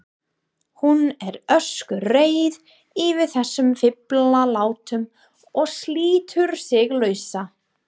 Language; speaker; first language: Icelandic; non-native, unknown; English